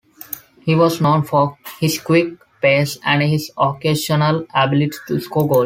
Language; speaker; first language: English; non-native, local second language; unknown